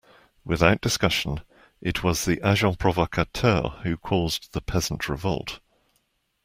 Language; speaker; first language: English; native; English